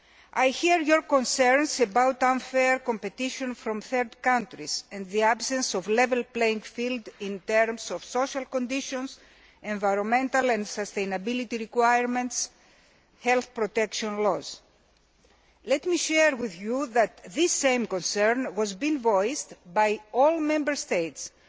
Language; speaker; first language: English; non-native, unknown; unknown